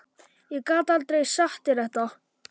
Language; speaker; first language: Icelandic; non-native, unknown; Polish